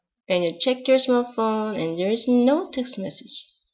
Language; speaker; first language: English; non-native, fluent; Korean